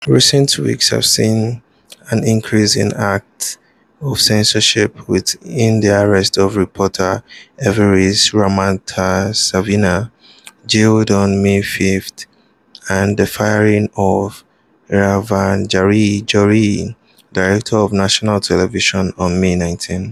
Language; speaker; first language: English; non-native, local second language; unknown